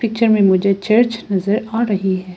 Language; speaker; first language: Hindi; non-native, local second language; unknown